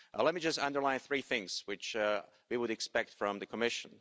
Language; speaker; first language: English; non-native, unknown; Slovak